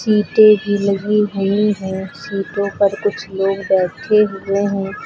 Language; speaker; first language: Hindi; native; Hindi